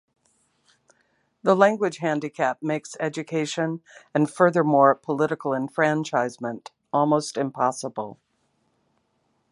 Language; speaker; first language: English; native; English